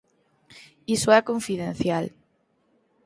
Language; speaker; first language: Galician; native; Galician